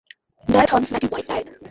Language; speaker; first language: English; non-native, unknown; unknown